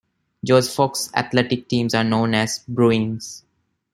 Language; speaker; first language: English; non-native, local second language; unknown